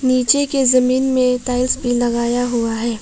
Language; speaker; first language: Hindi; non-native, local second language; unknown